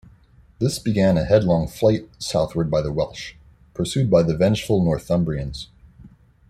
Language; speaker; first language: English; native; English